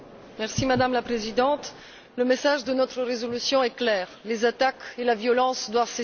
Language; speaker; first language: French; non-native, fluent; Bulgarian